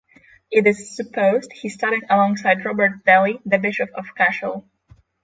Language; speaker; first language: English; non-native, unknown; Polish